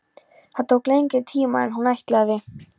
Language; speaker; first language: Icelandic; non-native, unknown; Polish